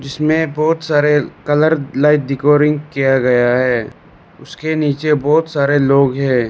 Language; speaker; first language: Hindi; non-native, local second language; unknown